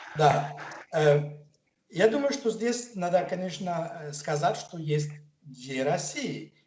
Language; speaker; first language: Russian; non-native, fluent; French